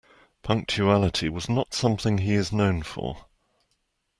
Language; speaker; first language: English; native; English